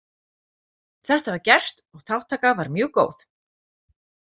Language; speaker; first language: Icelandic; native; Icelandic